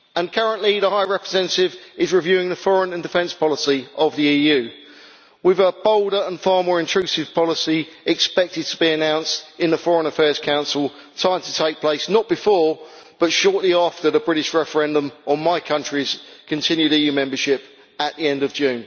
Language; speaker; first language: English; native; English